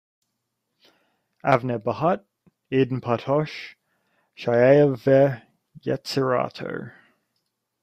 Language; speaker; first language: English; native; English